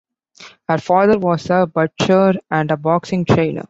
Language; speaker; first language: English; non-native, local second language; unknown